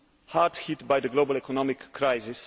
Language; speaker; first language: English; non-native, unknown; Slovenian